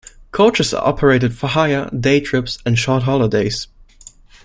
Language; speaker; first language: English; non-native, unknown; German